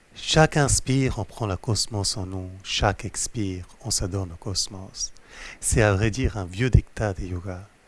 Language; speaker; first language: French; non-native, fluent; Hindi